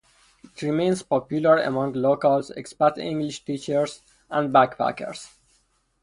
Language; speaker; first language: English; non-native, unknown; Persian